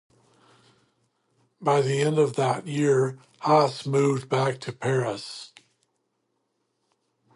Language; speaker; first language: English; native; English